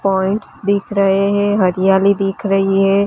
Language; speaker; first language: Hindi; non-native, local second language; Gujarati